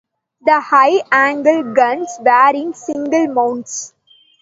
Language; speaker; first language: English; non-native, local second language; Tamil